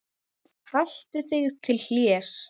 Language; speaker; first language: Icelandic; native; Icelandic